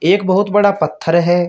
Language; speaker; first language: Hindi; native; Hindi